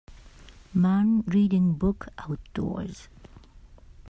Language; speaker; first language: English; native; English